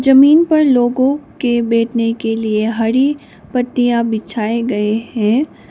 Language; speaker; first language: Hindi; non-native, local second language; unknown